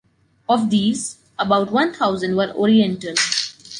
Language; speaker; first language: English; non-native, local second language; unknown